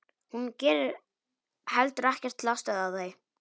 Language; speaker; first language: Icelandic; non-native, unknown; Polish